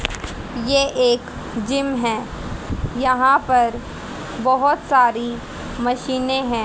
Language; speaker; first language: Hindi; native; Hindi